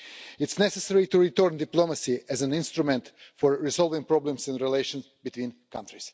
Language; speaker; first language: English; non-native, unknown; Russian